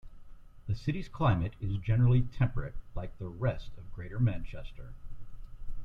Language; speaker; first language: English; native; English